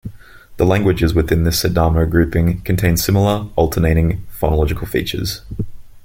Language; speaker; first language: English; native; English